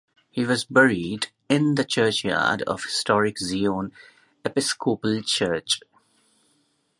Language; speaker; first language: English; non-native, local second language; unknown